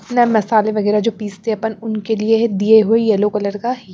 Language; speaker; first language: Hindi; non-native, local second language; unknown